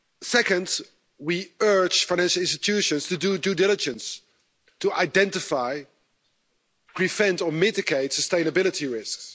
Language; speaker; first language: English; non-native, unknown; Dutch